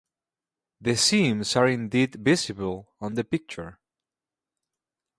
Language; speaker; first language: English; native; English